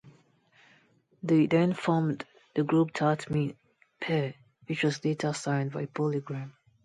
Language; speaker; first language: English; non-native, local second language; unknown